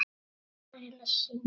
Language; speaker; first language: Icelandic; native; Icelandic